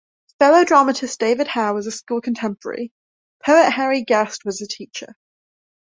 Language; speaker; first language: English; native; English